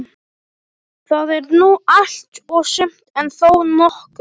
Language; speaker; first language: Icelandic; non-native, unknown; Polish